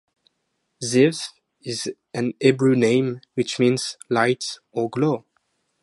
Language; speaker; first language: English; non-native, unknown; French